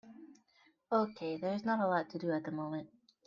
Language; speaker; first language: English; native; English